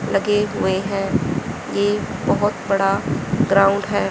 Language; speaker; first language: Hindi; native; Hindi